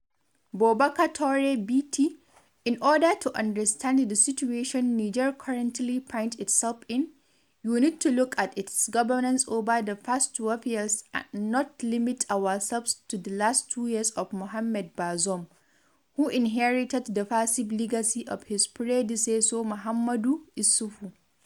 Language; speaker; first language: English; non-native, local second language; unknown